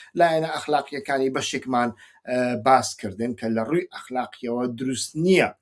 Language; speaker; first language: Central Kurdish; non-native, local second language; Kurdish